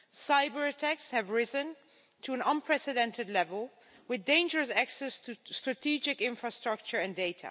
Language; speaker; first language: English; non-native, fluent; Dutch